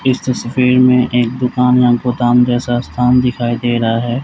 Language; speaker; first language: Hindi; native; Hindi